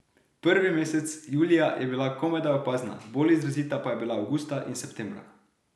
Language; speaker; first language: Slovenian; native; Slovenian